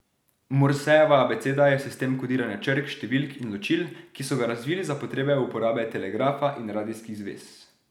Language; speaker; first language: Slovenian; native; Slovenian